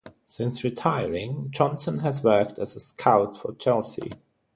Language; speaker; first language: English; non-native, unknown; German